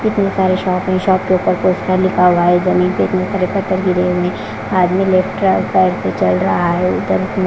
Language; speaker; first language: Hindi; non-native, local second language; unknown